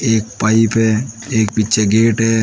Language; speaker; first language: Hindi; native; Hindi